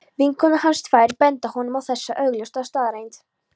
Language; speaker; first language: Icelandic; non-native, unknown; Polish